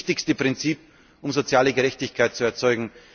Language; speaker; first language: German; native; German